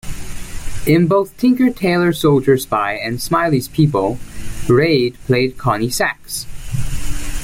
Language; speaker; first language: English; native; English